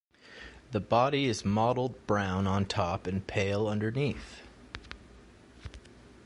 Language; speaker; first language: English; native; English